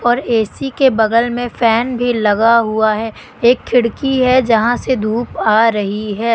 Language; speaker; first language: Hindi; native; Hindi